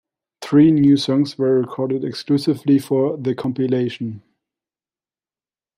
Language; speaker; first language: English; non-native, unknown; German